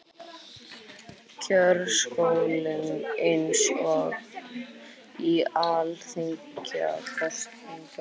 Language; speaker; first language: Icelandic; native; Icelandic